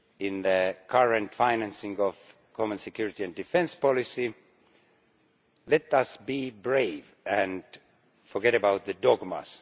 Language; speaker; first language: English; non-native, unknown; Estonian